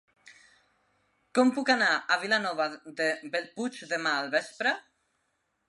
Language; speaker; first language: Catalan; non-native, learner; Spanish